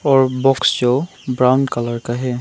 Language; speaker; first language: Hindi; non-native, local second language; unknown